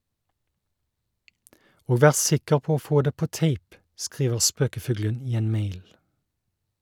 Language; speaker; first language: Norwegian; native; Norwegian